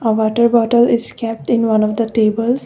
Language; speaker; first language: English; non-native, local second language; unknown